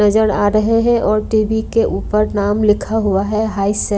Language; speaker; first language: Hindi; non-native, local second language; Punjabi